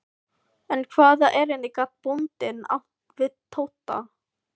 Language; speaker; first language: Icelandic; non-native, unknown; Filipino